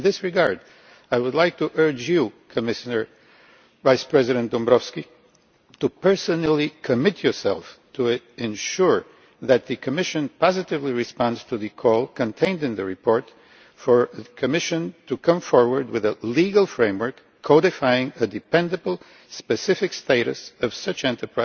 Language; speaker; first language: English; non-native, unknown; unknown